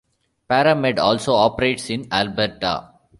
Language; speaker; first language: English; non-native, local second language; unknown